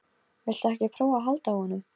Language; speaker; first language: Icelandic; non-native, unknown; Polish